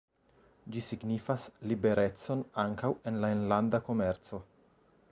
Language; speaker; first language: Esperanto; non-native, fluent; Italian